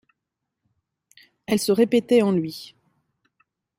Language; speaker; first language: French; native; French